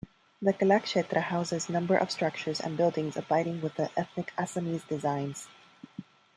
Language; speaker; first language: English; non-native, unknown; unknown